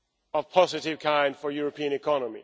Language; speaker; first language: English; non-native, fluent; Swedish